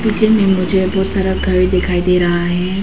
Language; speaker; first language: Hindi; non-native, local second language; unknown